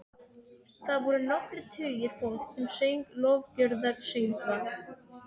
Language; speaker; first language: Icelandic; non-native, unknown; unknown